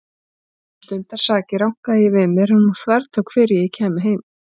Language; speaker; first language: Icelandic; native; Icelandic